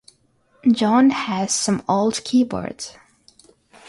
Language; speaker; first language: English; non-native, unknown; Russian